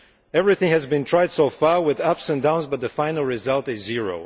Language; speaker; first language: English; non-native, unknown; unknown